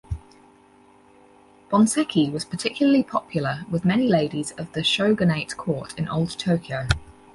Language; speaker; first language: English; native; English